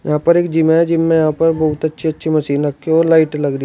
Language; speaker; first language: Hindi; native; Hindi